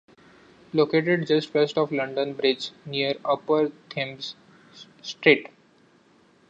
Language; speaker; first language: English; non-native, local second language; Marathi